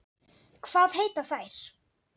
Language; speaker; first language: Icelandic; non-native, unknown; Dutch